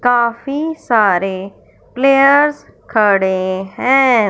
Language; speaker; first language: Hindi; non-native, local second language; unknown